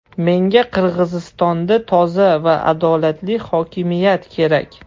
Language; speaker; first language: Uzbek; non-native, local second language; Russian